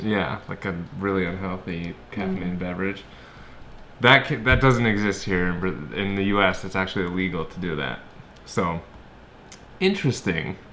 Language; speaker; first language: English; native; English